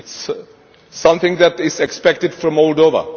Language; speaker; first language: English; non-native, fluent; Czech